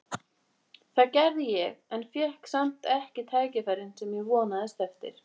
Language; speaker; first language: Icelandic; native; Icelandic